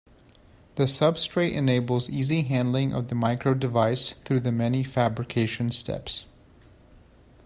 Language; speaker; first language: English; native; English